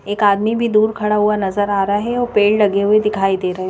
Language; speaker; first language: Hindi; native; Hindi